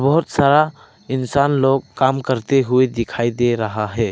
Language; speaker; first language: Hindi; early bilingual, other home language; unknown